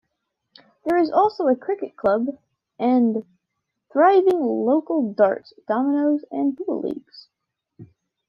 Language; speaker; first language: English; native; English